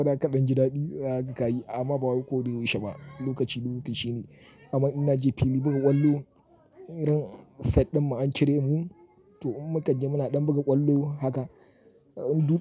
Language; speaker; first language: Hausa; native; Hausa